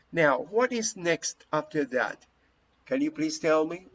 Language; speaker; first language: English; non-native, fluent; Spanish